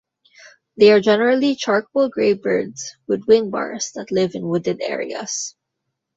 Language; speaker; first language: English; non-native, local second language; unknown